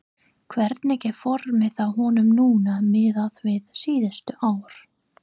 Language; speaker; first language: Icelandic; non-native, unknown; English